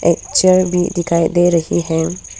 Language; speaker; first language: Hindi; early bilingual, other home language; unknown